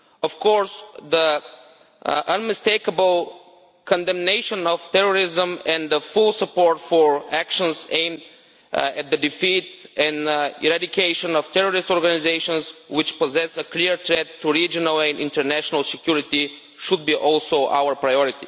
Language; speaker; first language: English; non-native, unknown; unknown